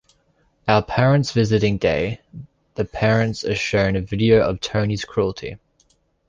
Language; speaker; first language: English; native; English